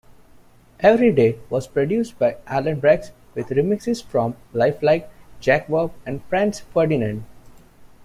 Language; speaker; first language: English; non-native, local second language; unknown